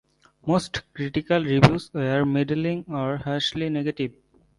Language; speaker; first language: English; non-native, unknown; Bangla